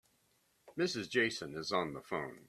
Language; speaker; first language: English; native; English